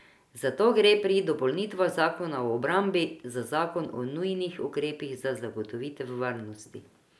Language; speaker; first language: Slovenian; non-native, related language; Croatian